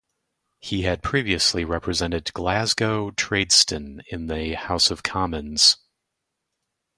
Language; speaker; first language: English; native; English